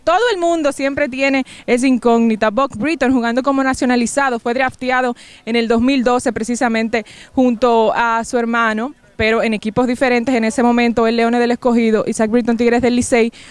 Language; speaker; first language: Spanish; native; Spanish